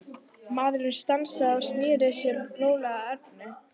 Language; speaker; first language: Icelandic; native; Icelandic